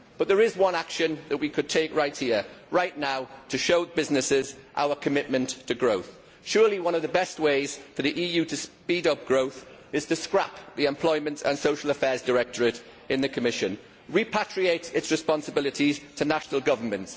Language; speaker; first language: English; native; English